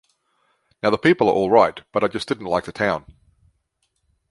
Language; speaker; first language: English; native; English